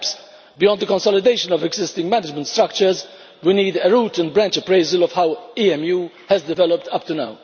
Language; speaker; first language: English; non-native, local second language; Maltese